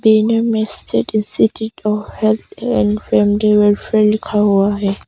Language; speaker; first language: Hindi; non-native, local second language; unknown